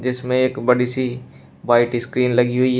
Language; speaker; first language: Hindi; native; Hindi